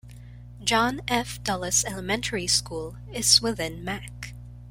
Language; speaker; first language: English; non-native, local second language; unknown